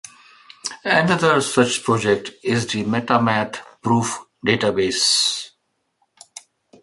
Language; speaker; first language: English; non-native, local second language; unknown